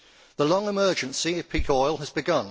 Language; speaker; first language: English; native; English